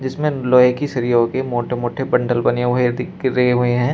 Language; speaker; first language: Hindi; native; Hindi